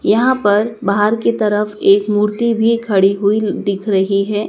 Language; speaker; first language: Hindi; native; Hindi